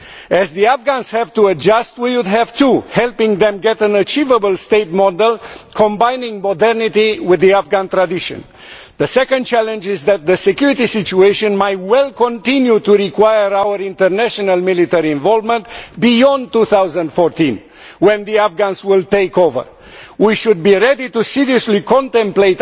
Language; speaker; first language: English; non-native, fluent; Romanian